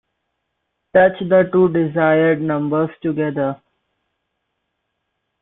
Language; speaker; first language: English; non-native, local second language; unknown